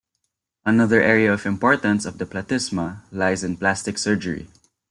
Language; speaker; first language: English; non-native, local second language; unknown